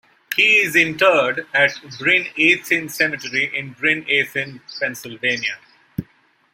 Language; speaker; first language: English; non-native, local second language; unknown